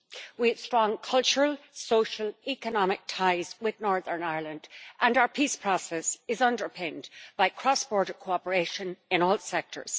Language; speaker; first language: English; native; English